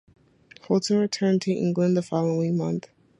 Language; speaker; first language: English; native; English